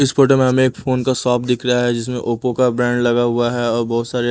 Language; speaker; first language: Hindi; non-native, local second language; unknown